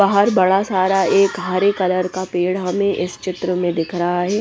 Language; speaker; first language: Hindi; non-native, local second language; Punjabi